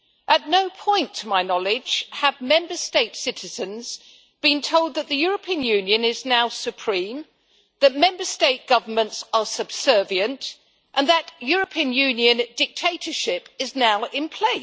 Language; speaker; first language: English; native; English